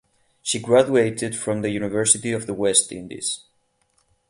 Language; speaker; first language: English; non-native, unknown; Catalan